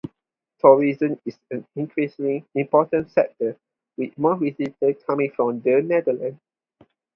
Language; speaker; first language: English; non-native, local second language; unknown